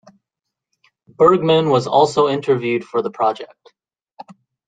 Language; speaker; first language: English; native; English